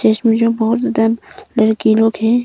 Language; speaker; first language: Hindi; non-native, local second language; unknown